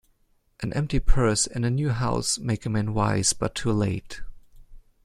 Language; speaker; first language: English; non-native, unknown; German